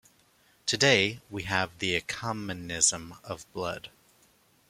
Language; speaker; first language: English; native; English